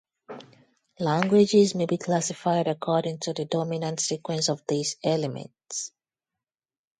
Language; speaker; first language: English; non-native, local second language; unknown